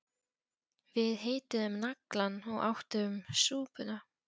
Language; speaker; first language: Icelandic; non-native, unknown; Polish